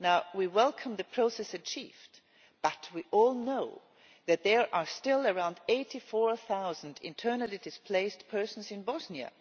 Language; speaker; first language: English; non-native, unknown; German